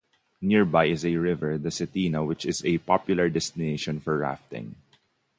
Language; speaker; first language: English; non-native, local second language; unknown